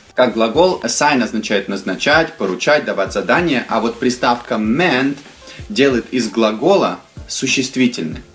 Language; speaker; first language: Russian; native; Russian